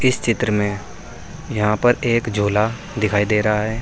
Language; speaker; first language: Hindi; native; Hindi